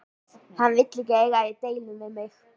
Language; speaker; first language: Icelandic; native; Icelandic